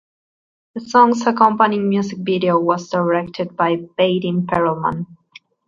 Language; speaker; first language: English; non-native, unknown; Spanish